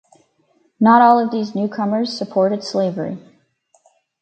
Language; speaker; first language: English; native; English